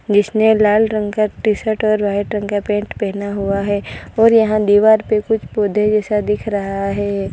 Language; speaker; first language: Hindi; non-native, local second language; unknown